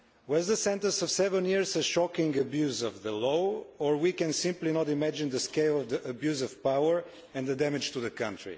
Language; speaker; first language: English; non-native, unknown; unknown